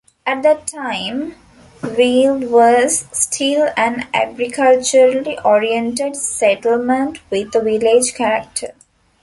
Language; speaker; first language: English; non-native, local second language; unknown